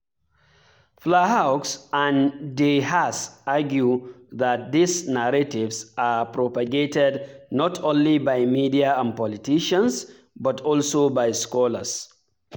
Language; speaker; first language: English; non-native, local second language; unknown